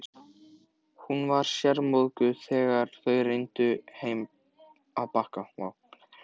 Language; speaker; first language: Icelandic; native; Icelandic